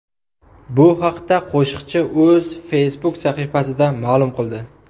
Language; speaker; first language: Uzbek; native; Uzbek